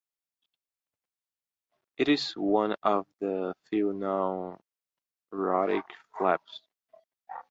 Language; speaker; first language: English; non-native, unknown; Portuguese